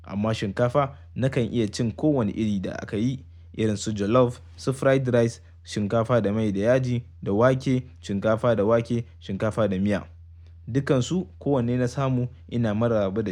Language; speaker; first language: Hausa; native; Hausa